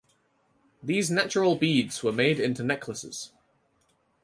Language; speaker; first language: English; native; English